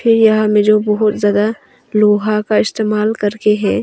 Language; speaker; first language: Hindi; early bilingual, other home language; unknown